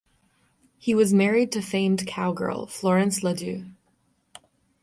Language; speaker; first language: English; native; English